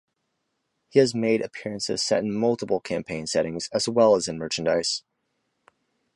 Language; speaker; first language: English; native; English